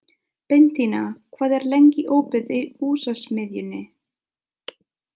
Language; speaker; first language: Icelandic; non-native, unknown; Italian